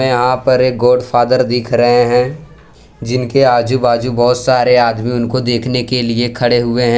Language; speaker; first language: Hindi; non-native, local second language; Gujarati